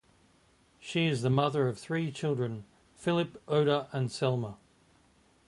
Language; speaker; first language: English; native; English